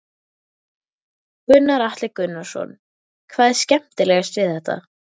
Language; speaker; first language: Icelandic; native; Icelandic